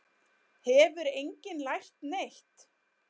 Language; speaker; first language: Icelandic; native; Icelandic